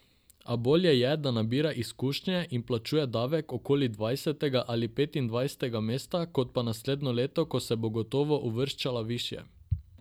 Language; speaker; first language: Slovenian; non-native, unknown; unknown